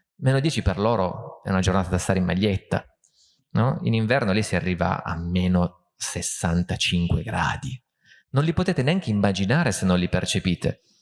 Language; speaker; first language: Italian; native; Italian